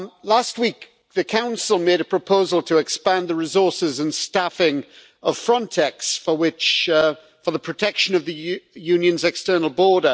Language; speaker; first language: English; native; English